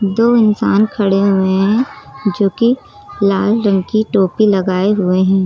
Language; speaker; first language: Hindi; native; Hindi